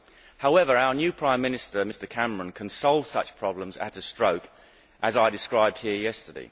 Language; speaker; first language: English; native; English